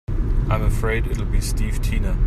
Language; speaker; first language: English; non-native, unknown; German